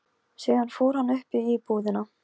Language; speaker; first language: Icelandic; non-native, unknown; Polish